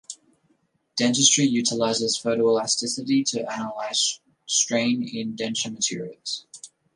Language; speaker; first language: English; native; English